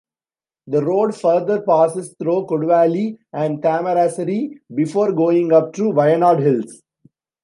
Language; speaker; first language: English; non-native, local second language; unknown